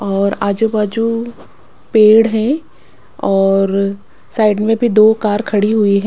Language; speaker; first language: Hindi; non-native, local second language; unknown